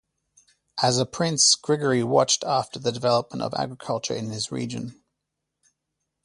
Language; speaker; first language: English; native; English